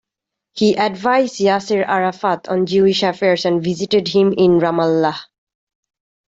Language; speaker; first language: English; native; English